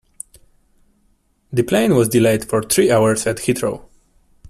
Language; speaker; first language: English; non-native, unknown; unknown